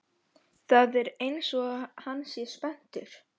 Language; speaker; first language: Icelandic; non-native, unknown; Polish